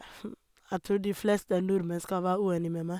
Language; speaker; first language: Norwegian; non-native, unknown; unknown